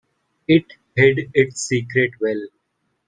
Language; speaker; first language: English; non-native, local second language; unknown